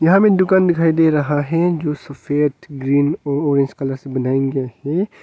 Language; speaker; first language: Hindi; non-native, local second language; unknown